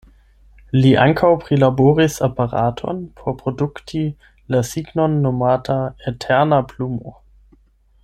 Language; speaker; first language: Esperanto; non-native, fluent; German